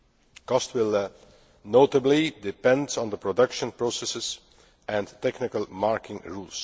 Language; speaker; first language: English; non-native, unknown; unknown